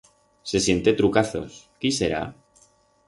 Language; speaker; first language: Aragonese; non-native, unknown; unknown